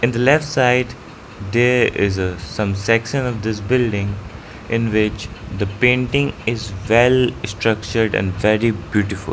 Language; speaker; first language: English; non-native, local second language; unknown